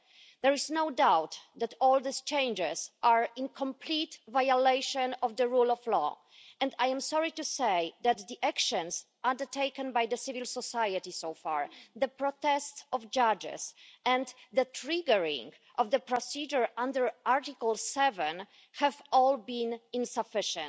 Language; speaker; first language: English; non-native, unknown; Polish